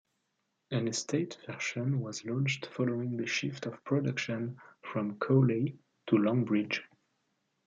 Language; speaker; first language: English; non-native, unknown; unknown